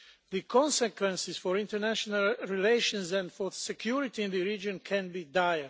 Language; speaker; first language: English; non-native, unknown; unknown